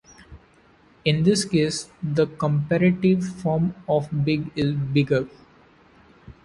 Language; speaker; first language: English; non-native, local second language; Marathi